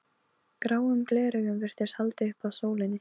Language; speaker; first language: Icelandic; non-native, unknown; Polish